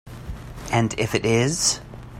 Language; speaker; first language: English; native; English